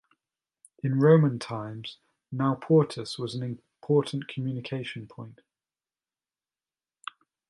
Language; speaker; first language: English; native; English